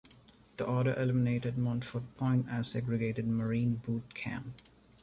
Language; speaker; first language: English; non-native, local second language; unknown